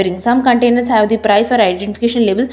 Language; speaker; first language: English; non-native, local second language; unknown